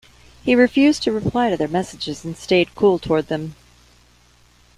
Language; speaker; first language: English; native; English